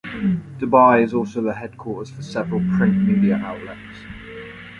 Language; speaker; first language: English; native; English